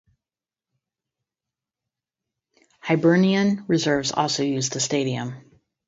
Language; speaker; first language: English; native; English